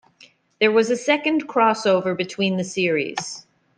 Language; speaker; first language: English; native; English